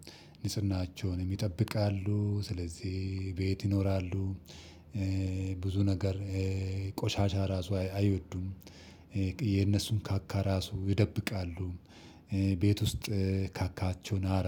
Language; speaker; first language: Amharic; non-native, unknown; Oromo